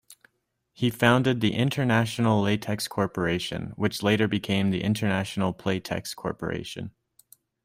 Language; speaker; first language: English; native; English